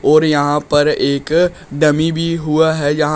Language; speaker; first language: Hindi; native; Hindi